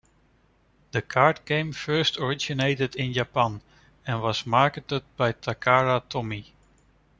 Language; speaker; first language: English; non-native, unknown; Dutch